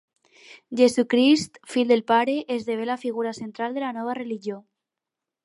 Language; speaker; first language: Catalan; non-native, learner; Spanish